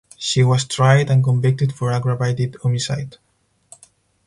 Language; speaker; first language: English; non-native, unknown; Spanish